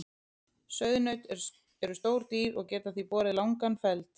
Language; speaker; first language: Icelandic; native; Icelandic